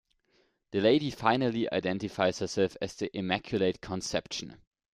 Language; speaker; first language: English; non-native, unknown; German